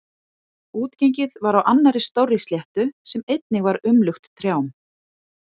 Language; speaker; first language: Icelandic; native; Icelandic